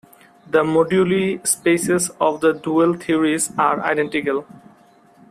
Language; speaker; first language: English; non-native, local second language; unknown